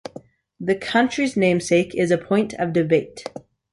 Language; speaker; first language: English; native; English